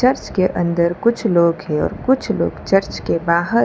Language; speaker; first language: Hindi; non-native, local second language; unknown